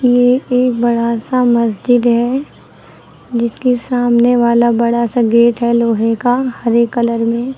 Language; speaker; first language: Hindi; native; Hindi